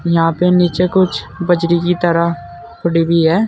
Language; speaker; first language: Hindi; native; Hindi